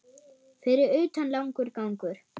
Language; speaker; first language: Icelandic; non-native, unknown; German